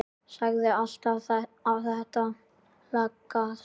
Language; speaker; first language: Icelandic; native; Icelandic